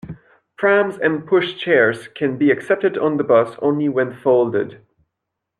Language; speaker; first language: English; non-native, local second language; French